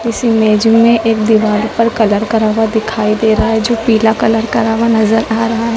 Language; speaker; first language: Hindi; native; Hindi